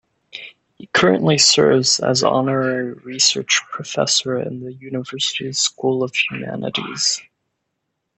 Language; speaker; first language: English; non-native, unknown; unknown